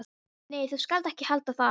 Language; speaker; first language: Icelandic; non-native, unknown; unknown